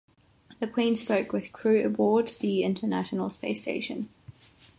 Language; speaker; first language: English; non-native, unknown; Catalan